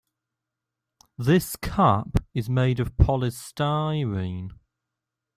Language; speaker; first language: English; native; English